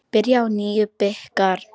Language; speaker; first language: Icelandic; non-native, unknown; Polish